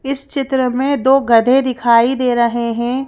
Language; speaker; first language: Hindi; native; Hindi